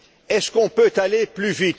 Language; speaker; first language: French; non-native, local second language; Dutch